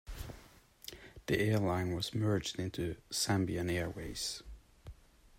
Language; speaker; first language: English; non-native, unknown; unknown